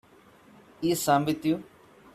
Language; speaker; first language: English; non-native, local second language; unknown